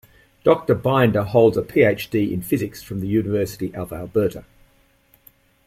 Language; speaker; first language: English; native; English